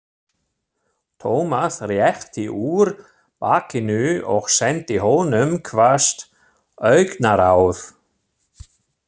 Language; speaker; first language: Icelandic; non-native, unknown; German